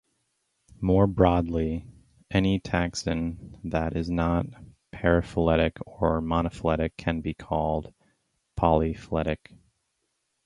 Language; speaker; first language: English; native; English